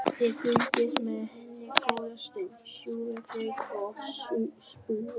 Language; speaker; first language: Icelandic; non-native, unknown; Vietnamese